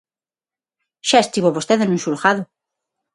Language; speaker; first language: Galician; non-native, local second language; Spanish